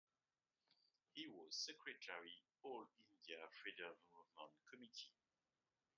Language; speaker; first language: English; non-native, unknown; French